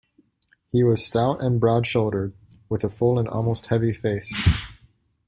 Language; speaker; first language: English; native; English